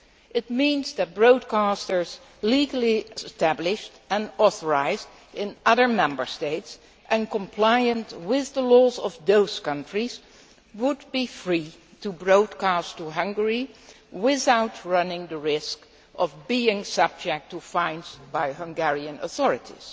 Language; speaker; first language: English; non-native, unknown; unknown